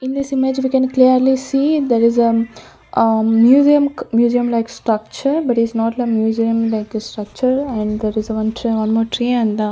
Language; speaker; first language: English; non-native, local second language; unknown